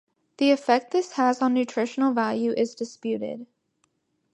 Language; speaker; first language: English; native; English